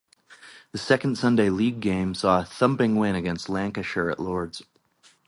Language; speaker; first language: English; native; English